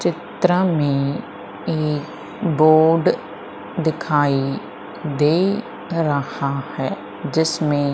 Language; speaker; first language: Hindi; native; Hindi